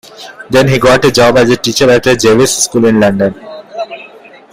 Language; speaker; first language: English; non-native, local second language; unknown